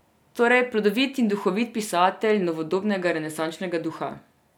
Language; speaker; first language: Slovenian; non-native, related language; Serbian